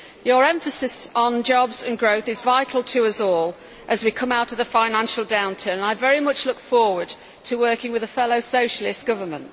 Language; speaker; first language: English; native; English